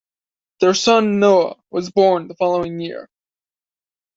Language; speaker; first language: English; native; English